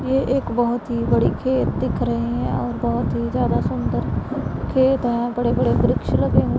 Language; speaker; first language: Hindi; non-native, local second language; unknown